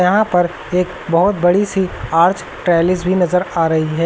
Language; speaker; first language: Hindi; native; Hindi